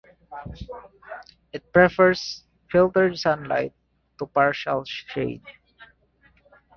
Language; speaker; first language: English; native; English